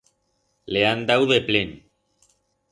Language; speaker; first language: Aragonese; non-native, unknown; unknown